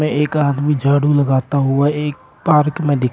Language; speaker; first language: Hindi; native; Hindi